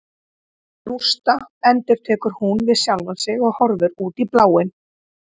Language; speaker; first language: Icelandic; native; Icelandic